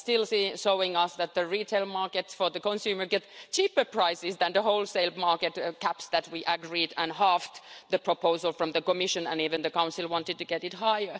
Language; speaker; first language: English; non-native, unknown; Finnish